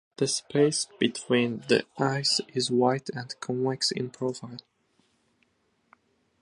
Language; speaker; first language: English; native; English